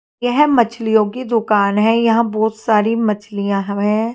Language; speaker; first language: Hindi; native; Hindi